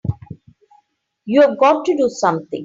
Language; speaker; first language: English; non-native, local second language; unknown